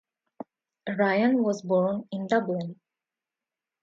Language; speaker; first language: English; non-native, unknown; Russian